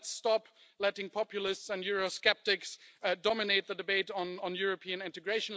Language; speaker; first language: English; non-native, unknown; German